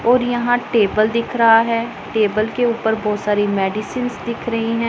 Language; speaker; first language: Hindi; non-native, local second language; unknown